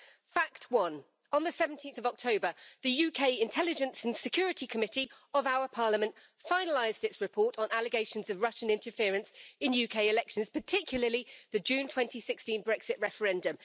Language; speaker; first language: English; native; English